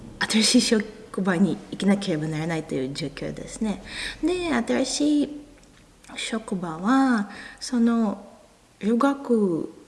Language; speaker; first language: Japanese; non-native, fluent; Russian